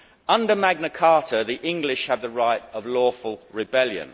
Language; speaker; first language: English; native; English